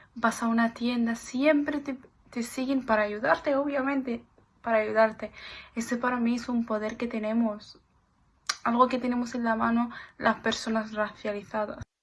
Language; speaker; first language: Spanish; early bilingual, other home language; Berber languages